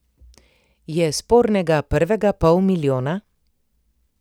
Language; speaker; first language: Slovenian; native; Slovenian